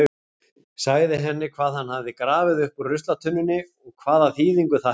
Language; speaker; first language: Icelandic; native; Icelandic